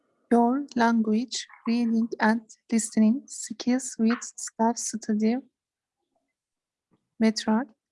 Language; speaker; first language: English; non-native, learner; Turkish